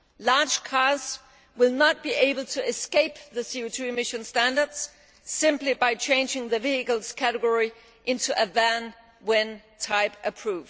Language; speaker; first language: English; non-native, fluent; Danish